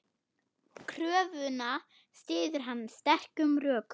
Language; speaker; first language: Icelandic; non-native, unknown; German